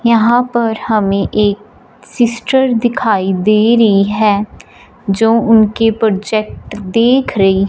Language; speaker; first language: Hindi; non-native, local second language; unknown